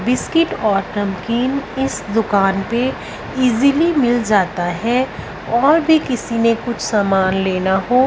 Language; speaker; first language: Hindi; non-native, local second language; Punjabi